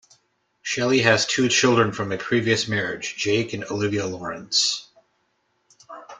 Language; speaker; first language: English; native; English